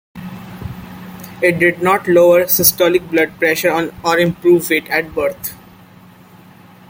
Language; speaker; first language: English; non-native, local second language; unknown